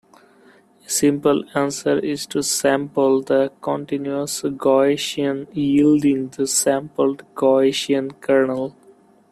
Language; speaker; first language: English; non-native, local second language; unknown